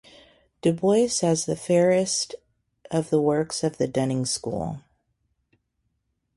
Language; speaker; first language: English; native; English